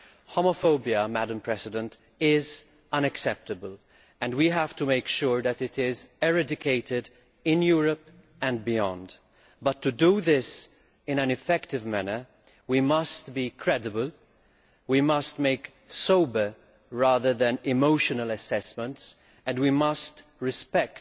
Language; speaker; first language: English; non-native, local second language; Maltese